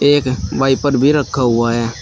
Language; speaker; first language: Hindi; native; Hindi